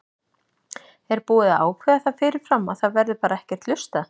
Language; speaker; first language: Icelandic; native; Icelandic